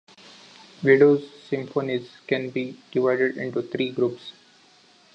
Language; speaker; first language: English; non-native, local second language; Marathi